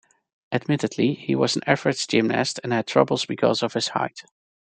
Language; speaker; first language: English; non-native, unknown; Dutch